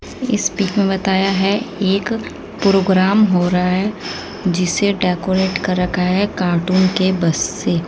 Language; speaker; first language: Hindi; native; Hindi